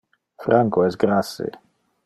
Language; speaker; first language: Interlingua; non-native, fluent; Dutch